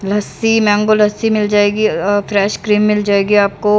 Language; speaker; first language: Hindi; native; Hindi